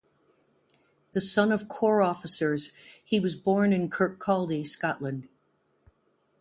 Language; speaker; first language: English; native; English